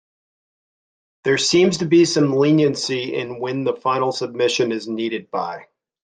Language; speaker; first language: English; native; English